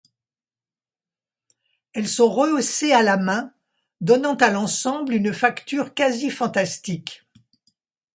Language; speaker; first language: French; native; French